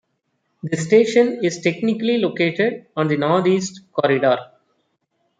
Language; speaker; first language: English; non-native, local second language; Tamil